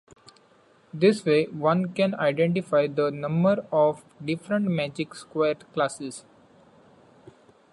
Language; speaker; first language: English; non-native, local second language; Marathi